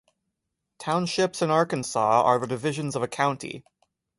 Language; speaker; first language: English; native; English